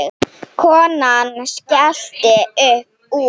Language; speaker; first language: Icelandic; non-native, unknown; Slovenian